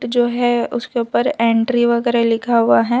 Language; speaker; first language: Hindi; non-native, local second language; Gujarati